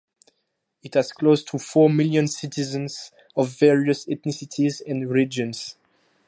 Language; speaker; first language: English; non-native, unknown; French